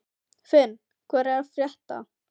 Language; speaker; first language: Icelandic; non-native, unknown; Filipino